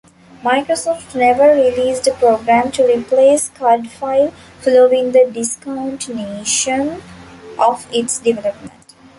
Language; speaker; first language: English; non-native, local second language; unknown